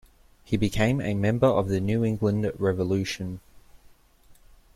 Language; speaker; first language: English; native; English